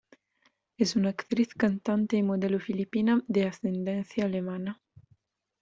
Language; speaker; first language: Spanish; non-native, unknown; Italian